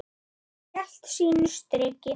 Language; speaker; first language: Icelandic; native; Icelandic